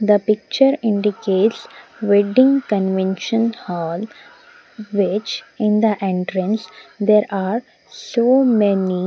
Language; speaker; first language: English; non-native, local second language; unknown